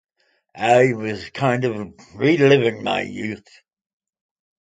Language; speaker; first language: English; native; English